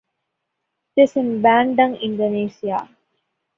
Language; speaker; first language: English; non-native, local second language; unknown